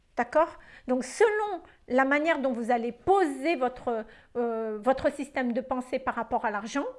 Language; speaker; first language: French; non-native, local second language; Malagasy